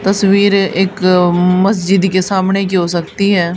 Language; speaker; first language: Hindi; native; Hindi